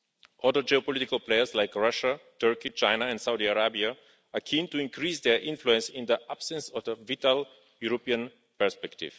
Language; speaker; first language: English; non-native, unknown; Bulgarian